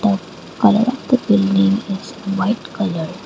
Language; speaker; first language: English; non-native, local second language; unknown